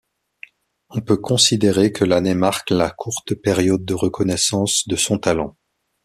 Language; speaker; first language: French; native; French